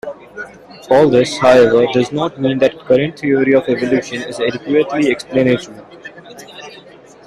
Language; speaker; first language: English; non-native, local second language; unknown